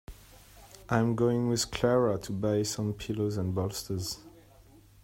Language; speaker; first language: English; native; English